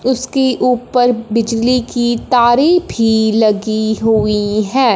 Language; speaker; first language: Hindi; non-native, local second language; Punjabi